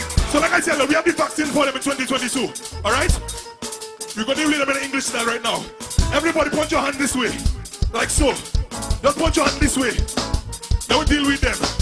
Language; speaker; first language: English; native; English